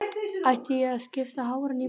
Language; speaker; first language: Icelandic; native; Icelandic